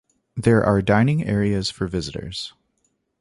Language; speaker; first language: English; native; English